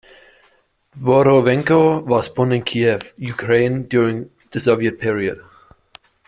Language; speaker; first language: English; non-native, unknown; German